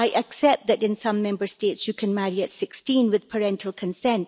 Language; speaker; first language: English; native; English